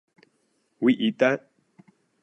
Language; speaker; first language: English; native; English